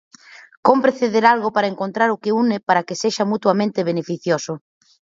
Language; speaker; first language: Galician; native; Galician